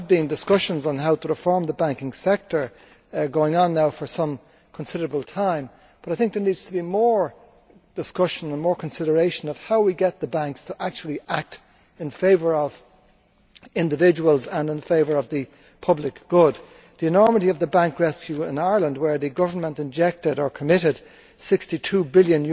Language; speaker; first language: English; native; English